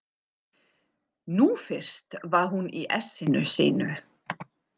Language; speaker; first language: Icelandic; non-native, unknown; German